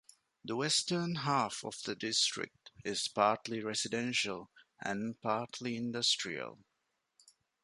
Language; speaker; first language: English; non-native, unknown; Divehi